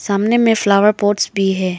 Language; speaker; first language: Hindi; non-native, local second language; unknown